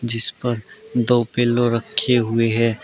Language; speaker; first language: Hindi; native; Hindi